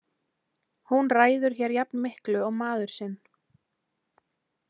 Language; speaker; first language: Icelandic; native; Icelandic